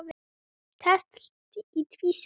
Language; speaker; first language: Icelandic; native; Icelandic